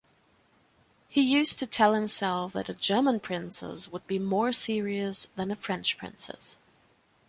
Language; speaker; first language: English; non-native, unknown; German